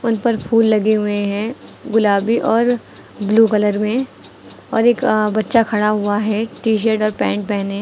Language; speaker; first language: Hindi; native; Hindi